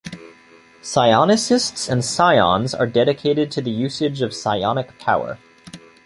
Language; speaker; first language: English; native; English